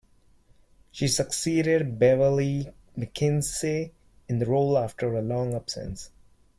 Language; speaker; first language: English; non-native, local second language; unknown